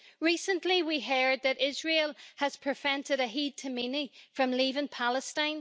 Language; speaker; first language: English; native; English